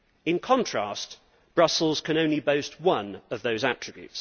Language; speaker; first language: English; native; English